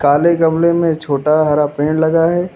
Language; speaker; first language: Hindi; native; Hindi